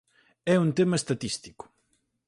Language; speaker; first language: Galician; native; Galician